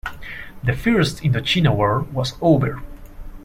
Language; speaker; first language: English; non-native, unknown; Spanish